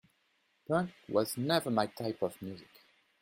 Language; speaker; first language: English; non-native, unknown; French